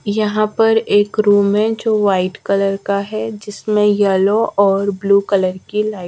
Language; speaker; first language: Hindi; native; Hindi